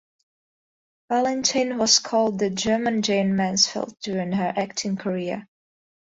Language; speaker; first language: English; non-native, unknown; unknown